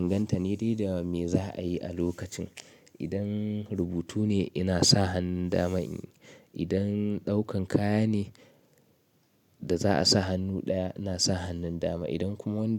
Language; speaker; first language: Hausa; native; Hausa